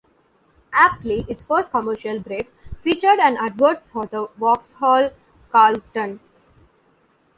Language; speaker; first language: English; non-native, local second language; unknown